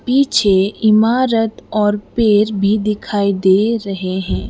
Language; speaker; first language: Hindi; non-native, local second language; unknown